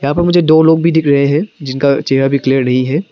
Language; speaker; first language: Hindi; non-native, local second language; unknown